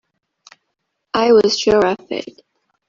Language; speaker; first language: English; non-native, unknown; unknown